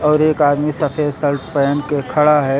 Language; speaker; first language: Hindi; native; Hindi